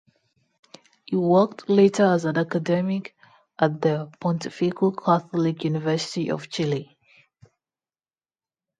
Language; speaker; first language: English; non-native, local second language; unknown